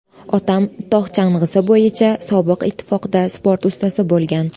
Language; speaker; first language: Uzbek; native; Uzbek